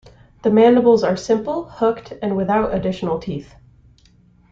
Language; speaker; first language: English; native; English